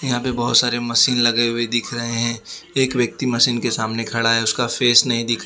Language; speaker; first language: Hindi; non-native, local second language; Gujarati